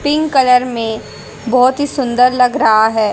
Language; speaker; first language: Hindi; native; Hindi